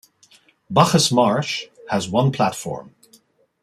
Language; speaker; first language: English; non-native, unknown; Dutch